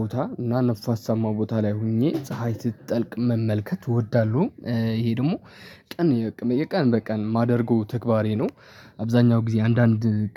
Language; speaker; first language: Amharic; non-native, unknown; Tigrinya